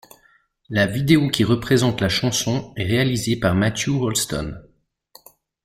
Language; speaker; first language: French; native; French